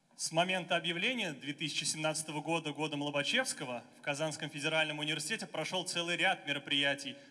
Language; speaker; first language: Russian; native; Russian